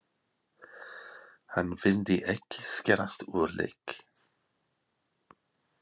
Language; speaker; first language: Icelandic; non-native, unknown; English